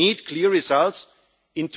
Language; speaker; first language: English; non-native, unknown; German